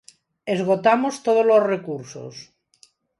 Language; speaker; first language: Galician; non-native, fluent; Spanish